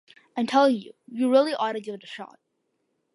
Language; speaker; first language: English; early bilingual, other home language; Malayalam